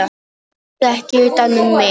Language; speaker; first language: Icelandic; non-native, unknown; Polish